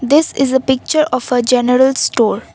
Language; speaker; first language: English; non-native, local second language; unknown